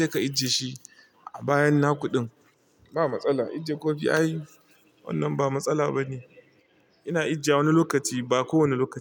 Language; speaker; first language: Hausa; non-native, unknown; Igbo